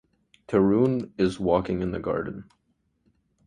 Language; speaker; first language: English; native; English